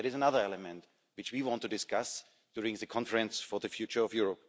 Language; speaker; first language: English; non-native, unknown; German